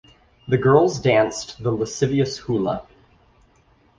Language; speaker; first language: English; native; English